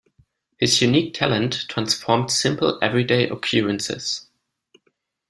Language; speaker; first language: English; non-native, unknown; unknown